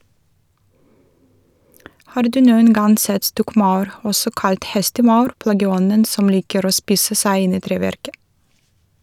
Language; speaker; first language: Norwegian; non-native, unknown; Russian